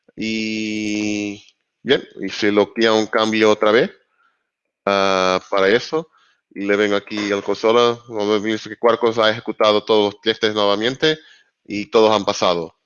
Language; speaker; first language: Spanish; native; Spanish